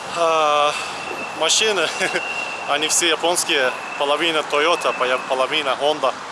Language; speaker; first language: Russian; non-native, fluent; Turkish